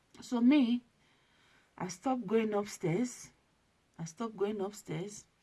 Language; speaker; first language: English; non-native, local second language; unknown